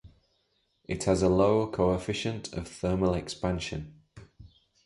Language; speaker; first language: English; native; English